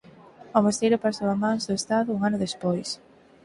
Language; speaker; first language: Galician; native; Galician